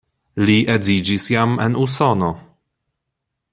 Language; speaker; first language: Esperanto; non-native, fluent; Polish